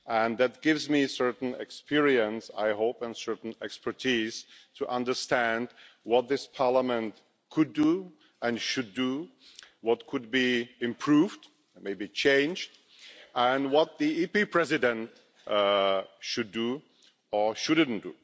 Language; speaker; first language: English; non-native, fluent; Czech